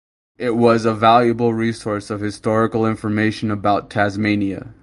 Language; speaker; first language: English; native; English